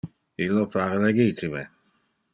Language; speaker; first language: Interlingua; non-native, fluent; Dutch